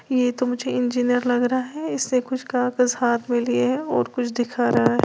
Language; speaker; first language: Hindi; native; Hindi